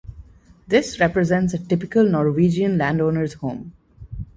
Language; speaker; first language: English; non-native, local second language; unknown